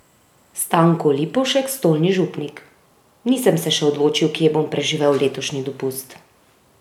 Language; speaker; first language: Slovenian; native; Slovenian